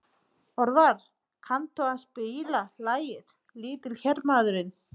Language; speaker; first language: Icelandic; non-native, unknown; Nepali